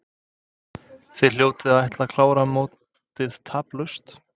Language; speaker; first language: Icelandic; non-native, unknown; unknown